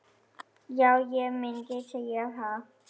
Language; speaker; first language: Icelandic; non-native, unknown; German